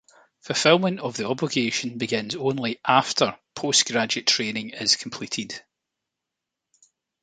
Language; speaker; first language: English; native; English